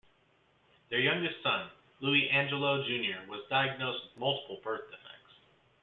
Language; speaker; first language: English; native; English